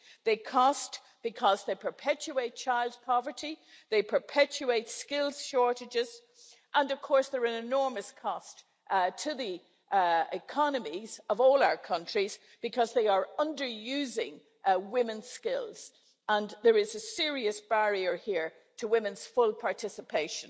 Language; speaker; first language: English; native; English